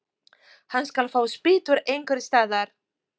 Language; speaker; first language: Icelandic; non-native, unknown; Polish